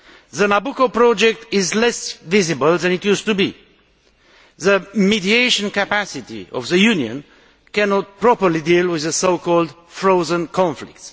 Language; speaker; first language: English; non-native, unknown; Romanian